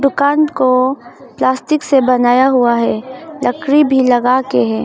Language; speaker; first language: Hindi; non-native, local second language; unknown